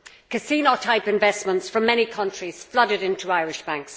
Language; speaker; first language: English; native; English